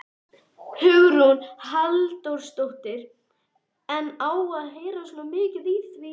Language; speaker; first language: Icelandic; native; Icelandic